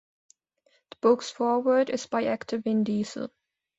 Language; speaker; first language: English; non-native, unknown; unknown